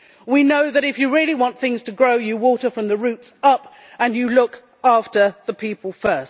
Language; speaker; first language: English; native; English